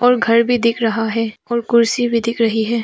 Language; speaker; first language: Hindi; non-native, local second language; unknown